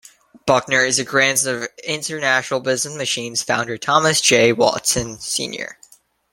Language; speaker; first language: English; native; English